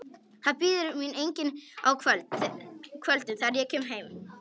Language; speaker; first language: Icelandic; non-native, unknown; Polish